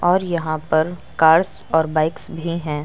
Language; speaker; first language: Hindi; native; Hindi